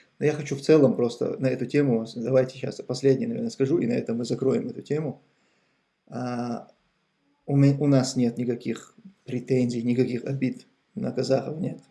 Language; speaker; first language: Russian; non-native, local second language; Chechen